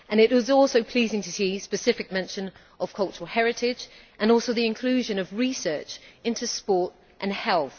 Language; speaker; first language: English; native; English